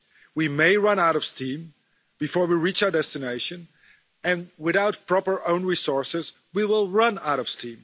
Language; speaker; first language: English; non-native, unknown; Dutch